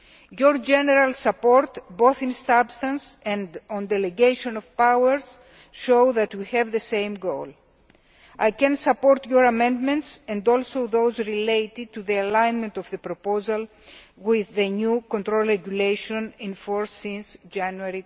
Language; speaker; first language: English; non-native, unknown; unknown